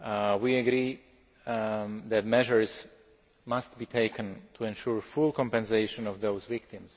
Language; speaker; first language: English; non-native, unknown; Slovak